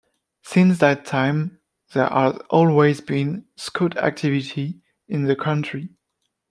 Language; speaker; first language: English; non-native, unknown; French